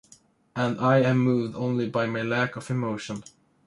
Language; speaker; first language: English; non-native, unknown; Swedish